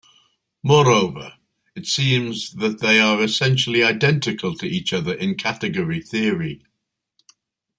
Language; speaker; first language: English; native; English